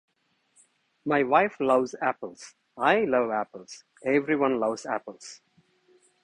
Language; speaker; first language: English; non-native, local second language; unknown